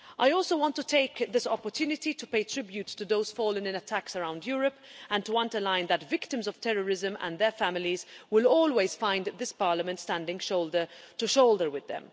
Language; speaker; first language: English; non-native, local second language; Maltese